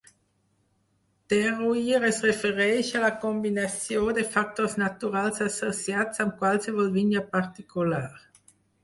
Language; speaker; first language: Catalan; non-native, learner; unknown